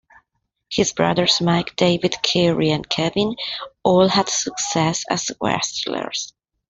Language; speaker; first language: English; non-native, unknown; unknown